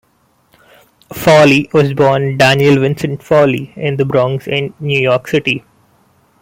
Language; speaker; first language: English; non-native, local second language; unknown